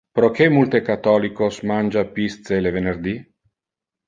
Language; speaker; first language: Interlingua; non-native, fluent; Italian